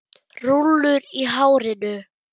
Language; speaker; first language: Icelandic; non-native, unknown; German